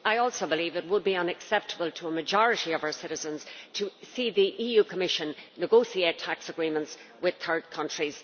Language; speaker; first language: English; native; English